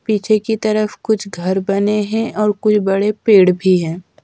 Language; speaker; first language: Hindi; native; Hindi